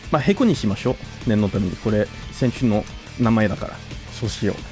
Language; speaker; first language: Japanese; non-native, fluent; French